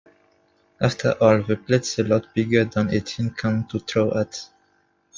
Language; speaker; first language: English; non-native, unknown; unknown